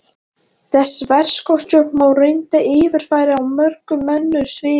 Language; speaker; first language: Icelandic; non-native, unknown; Latvian